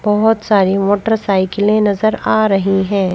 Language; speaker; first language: Hindi; native; Hindi